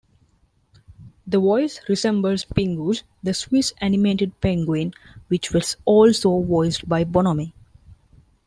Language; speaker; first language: English; non-native, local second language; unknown